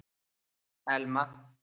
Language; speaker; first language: Icelandic; native; Icelandic